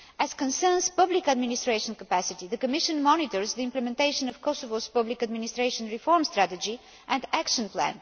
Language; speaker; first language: English; non-native, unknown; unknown